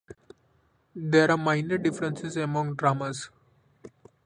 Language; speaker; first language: English; non-native, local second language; Marathi